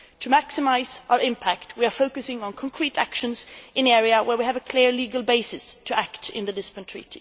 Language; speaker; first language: English; non-native, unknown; Swedish